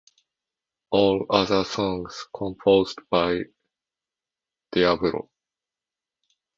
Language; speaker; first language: English; non-native, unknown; Japanese